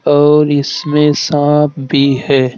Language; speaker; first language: Hindi; native; Hindi